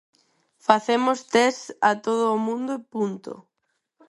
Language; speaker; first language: Galician; non-native, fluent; Spanish